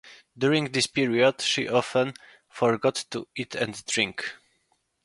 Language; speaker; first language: English; non-native, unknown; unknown